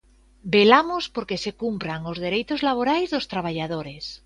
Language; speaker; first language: Galician; native; Galician